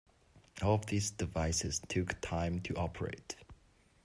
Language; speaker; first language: English; non-native, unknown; Chinese